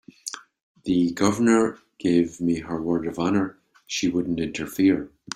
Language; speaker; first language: English; native; English